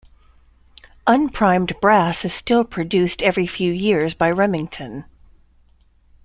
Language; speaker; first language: English; native; English